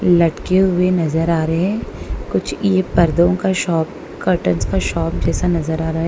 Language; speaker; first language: Hindi; non-native, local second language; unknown